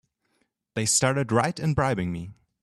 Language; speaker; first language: English; non-native, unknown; German